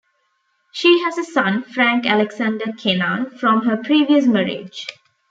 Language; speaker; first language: English; non-native, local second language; Tamil